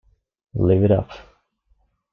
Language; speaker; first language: English; non-native, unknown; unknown